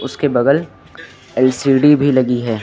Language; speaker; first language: Hindi; native; Hindi